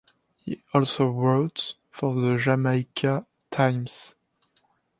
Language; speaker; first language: English; non-native, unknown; French